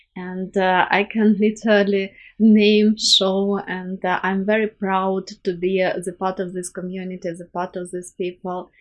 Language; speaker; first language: English; non-native, fluent; Ukrainian